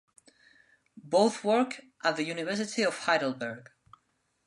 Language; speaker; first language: English; non-native, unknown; Spanish